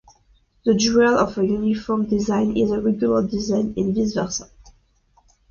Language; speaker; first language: English; non-native, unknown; French